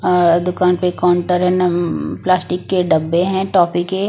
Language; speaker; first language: Hindi; non-native, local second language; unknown